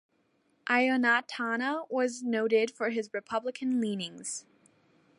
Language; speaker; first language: English; native; English